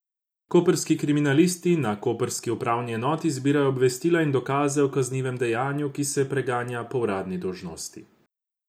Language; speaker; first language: Slovenian; non-native, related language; Croatian